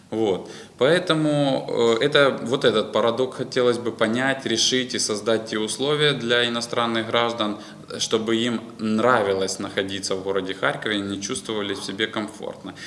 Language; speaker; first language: Russian; native; Russian